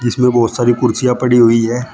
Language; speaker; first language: Hindi; native; Hindi